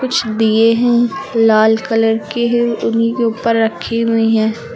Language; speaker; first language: Hindi; native; Hindi